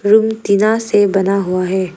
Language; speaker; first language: Hindi; early bilingual, other home language; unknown